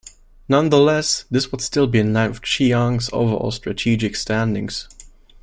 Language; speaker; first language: English; non-native, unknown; German